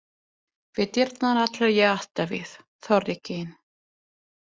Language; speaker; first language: Icelandic; non-native, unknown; Italian